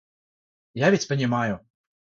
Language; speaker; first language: Russian; non-native, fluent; Georgian